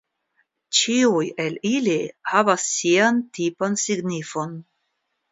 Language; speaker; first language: Esperanto; non-native, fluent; Russian